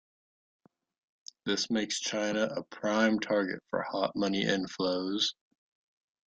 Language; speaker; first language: English; native; English